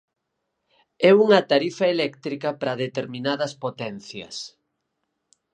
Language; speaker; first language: Galician; native; Galician